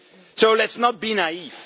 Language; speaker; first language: English; non-native, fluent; Dutch